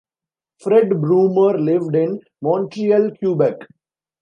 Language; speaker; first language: English; non-native, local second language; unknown